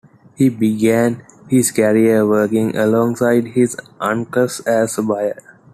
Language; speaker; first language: English; non-native, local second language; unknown